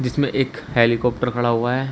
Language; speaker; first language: Hindi; native; Hindi